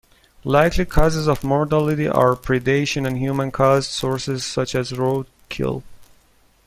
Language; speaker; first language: English; non-native, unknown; Persian